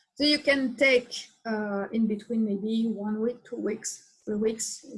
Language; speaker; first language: English; non-native, learner; French